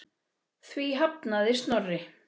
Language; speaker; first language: Icelandic; native; Icelandic